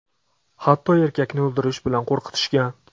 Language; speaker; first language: Uzbek; native; Uzbek